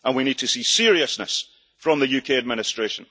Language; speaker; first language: English; early bilingual, heritage; English